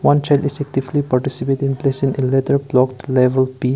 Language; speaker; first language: English; non-native, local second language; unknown